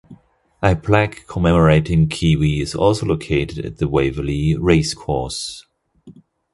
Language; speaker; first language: English; non-native, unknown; German